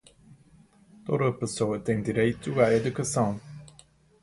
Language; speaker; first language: Portuguese; non-native, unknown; English